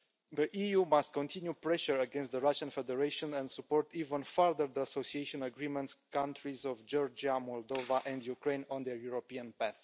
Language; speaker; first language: English; non-native, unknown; Romanian